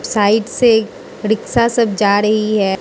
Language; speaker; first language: Hindi; non-native, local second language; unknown